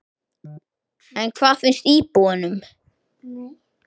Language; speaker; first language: Icelandic; native; Icelandic